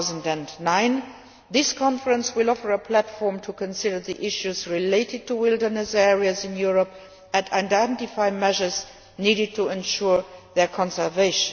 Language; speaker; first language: English; non-native, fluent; Luxembourgish